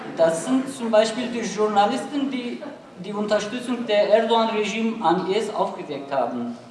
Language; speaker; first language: German; non-native, fluent; Turkish